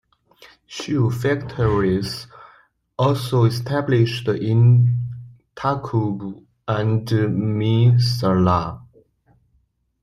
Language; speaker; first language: English; non-native, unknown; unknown